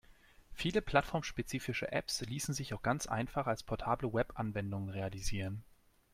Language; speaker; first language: German; native; German